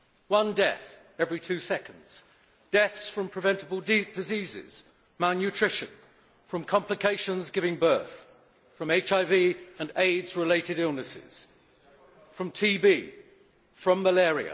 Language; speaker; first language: English; native; English